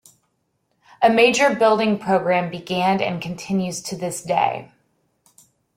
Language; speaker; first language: English; native; English